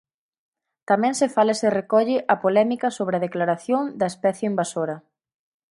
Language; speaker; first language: Galician; native; Galician